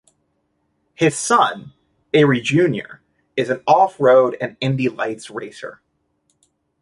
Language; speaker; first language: English; native; English